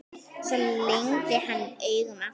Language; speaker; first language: Icelandic; native; Icelandic